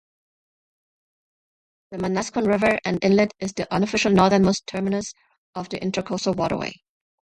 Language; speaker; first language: English; non-native, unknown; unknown